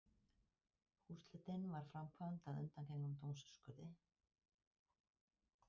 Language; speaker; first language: Icelandic; native; Icelandic